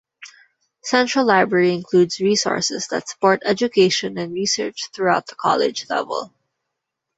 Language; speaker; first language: English; non-native, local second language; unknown